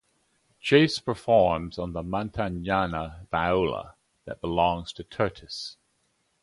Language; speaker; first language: English; native; English